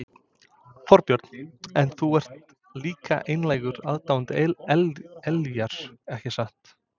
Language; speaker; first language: Icelandic; non-native, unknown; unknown